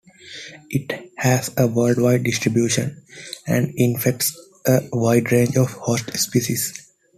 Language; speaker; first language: English; non-native, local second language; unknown